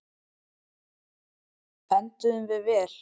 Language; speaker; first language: Icelandic; native; Icelandic